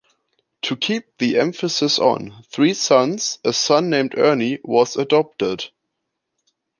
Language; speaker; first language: English; non-native, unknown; German